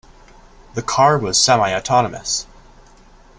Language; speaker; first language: English; native; English